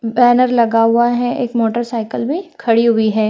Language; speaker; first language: Hindi; native; Hindi